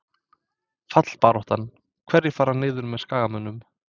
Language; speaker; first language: Icelandic; non-native, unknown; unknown